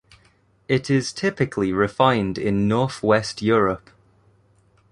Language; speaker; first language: English; native; English